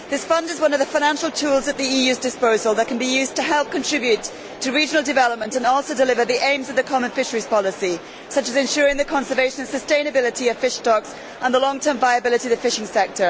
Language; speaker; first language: English; native; English